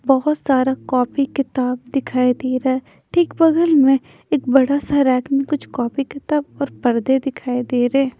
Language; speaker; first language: Hindi; non-native, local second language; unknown